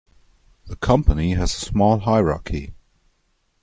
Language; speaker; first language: English; non-native, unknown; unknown